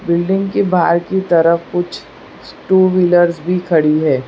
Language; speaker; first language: Hindi; non-native, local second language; Gujarati